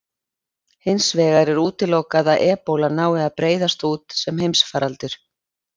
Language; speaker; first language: Icelandic; native; Icelandic